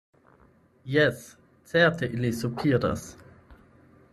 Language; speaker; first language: Esperanto; non-native, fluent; German